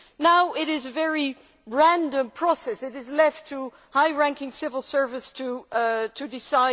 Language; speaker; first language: English; non-native, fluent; Dutch